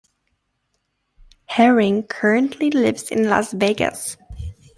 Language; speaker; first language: English; native; English